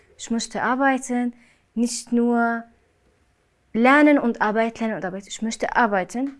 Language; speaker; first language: German; non-native, learner; Arabic